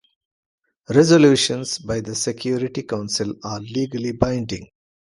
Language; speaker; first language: English; non-native, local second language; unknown